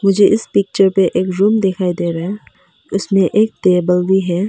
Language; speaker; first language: Hindi; non-native, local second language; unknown